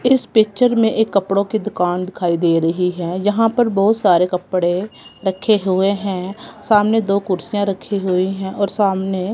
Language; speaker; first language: Hindi; non-native, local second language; Punjabi